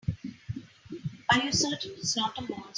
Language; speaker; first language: English; non-native, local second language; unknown